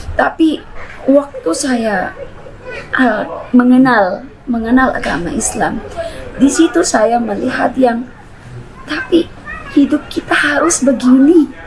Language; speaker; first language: Indonesian; non-native, fluent; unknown